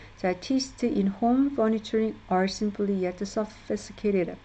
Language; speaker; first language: English; non-native, fluent; Korean